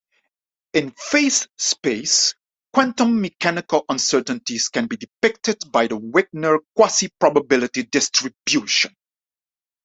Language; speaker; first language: English; non-native, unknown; Dutch